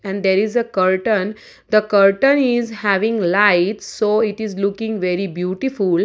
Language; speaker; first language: English; non-native, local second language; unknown